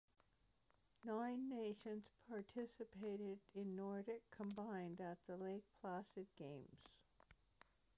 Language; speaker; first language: English; native; English